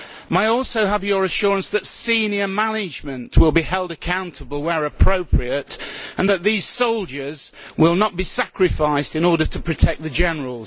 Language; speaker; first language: English; native; English